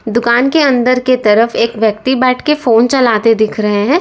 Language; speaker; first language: Hindi; native; Hindi